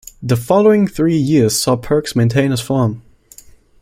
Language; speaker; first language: English; non-native, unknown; German